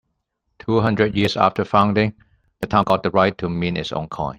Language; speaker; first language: English; non-native, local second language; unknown